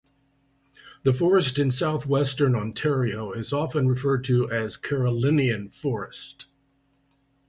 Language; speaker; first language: English; native; English